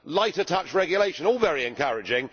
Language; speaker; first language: English; native; English